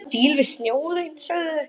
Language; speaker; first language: Icelandic; native; Icelandic